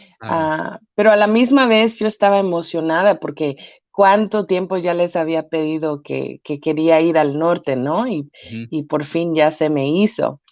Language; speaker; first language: Spanish; early bilingual, heritage; Spanish